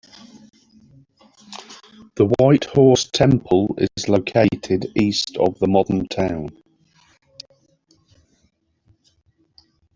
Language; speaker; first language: English; native; English